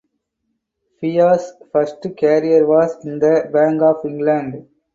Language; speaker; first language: English; non-native, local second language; Tamil